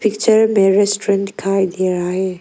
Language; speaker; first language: Hindi; early bilingual, other home language; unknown